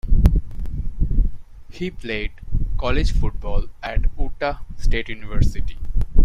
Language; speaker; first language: English; non-native, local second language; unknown